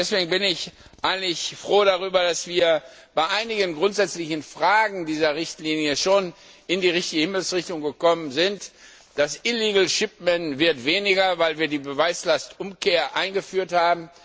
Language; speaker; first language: German; non-native, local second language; Luxembourgish